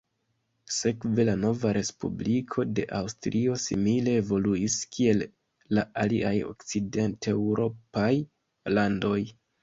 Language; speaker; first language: Esperanto; non-native, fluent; Kinyarwanda